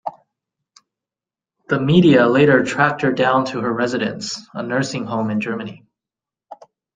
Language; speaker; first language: English; native; English